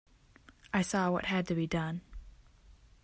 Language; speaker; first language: English; native; English